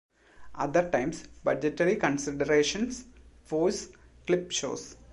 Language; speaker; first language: English; non-native, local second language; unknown